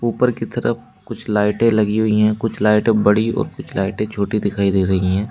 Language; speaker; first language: Hindi; native; Hindi